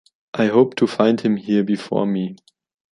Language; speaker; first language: English; non-native, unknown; German